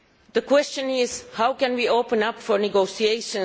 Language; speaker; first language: English; non-native, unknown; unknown